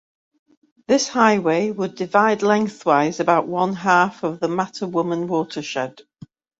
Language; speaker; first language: English; native; English